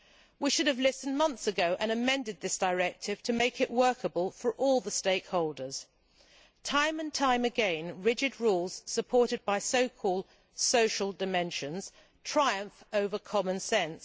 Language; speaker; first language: English; native; English